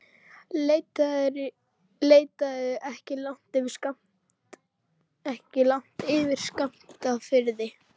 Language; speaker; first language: Icelandic; native; Icelandic